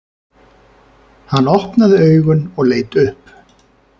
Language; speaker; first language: Icelandic; native; Icelandic